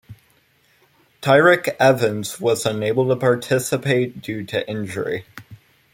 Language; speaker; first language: English; native; English